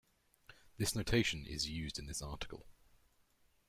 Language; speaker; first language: English; native; English